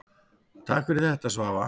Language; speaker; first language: Icelandic; native; Icelandic